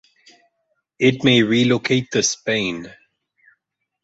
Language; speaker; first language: English; non-native, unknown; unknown